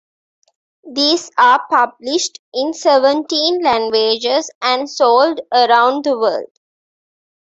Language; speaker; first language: English; non-native, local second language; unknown